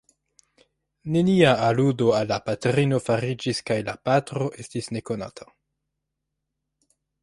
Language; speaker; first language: Esperanto; non-native, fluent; French